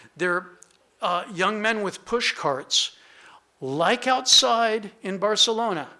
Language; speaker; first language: English; native; English